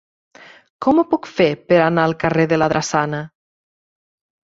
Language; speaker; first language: Catalan; native; Catalan